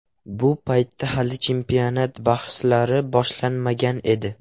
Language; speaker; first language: Uzbek; non-native, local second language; Russian